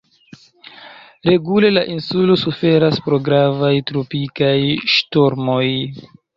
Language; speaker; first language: Esperanto; non-native, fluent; Chinese